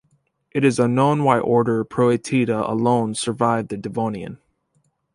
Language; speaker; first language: English; native; English